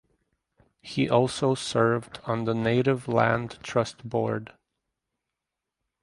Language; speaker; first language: English; native; English